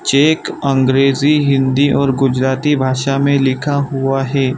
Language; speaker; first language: Hindi; non-native, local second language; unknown